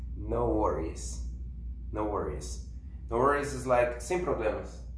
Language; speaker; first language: English; non-native, fluent; Portuguese